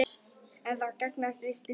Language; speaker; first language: Icelandic; native; Icelandic